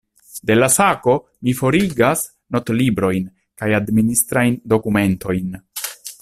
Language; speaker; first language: Esperanto; non-native, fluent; Italian